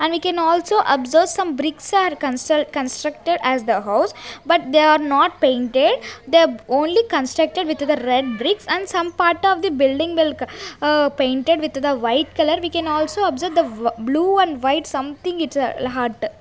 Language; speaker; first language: English; non-native, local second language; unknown